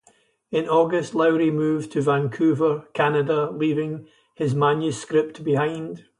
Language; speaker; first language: English; native; English